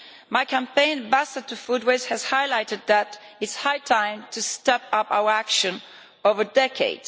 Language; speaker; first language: English; non-native, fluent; Italian